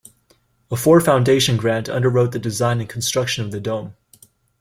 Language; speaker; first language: English; native; English